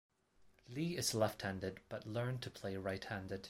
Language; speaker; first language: English; non-native, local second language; Cantonese